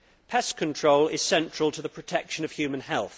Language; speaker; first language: English; native; English